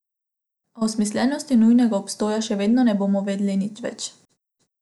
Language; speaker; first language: Slovenian; non-native, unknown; Macedonian